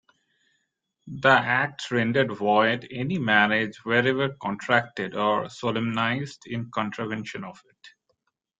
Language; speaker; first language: English; non-native, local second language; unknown